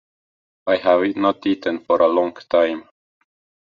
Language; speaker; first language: English; non-native, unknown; Estonian